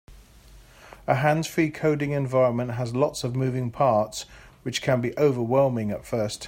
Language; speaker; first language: English; native; English